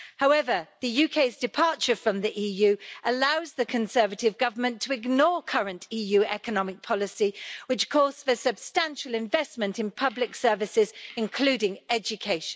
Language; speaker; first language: English; native; English